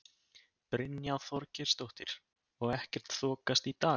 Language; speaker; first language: Icelandic; native; Icelandic